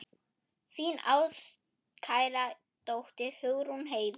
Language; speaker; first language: Icelandic; non-native, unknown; German